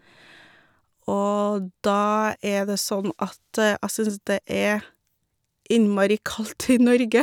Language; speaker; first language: Norwegian; non-native, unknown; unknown